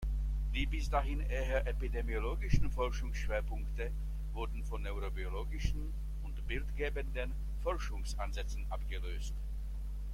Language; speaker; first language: German; non-native, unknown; Czech